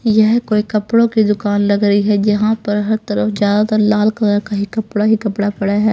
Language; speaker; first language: Hindi; non-native, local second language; Punjabi